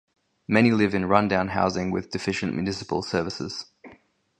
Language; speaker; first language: English; native; English